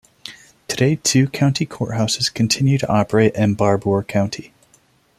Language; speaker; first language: English; non-native, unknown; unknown